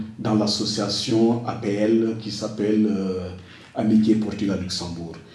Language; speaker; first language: French; non-native, local second language; Wolof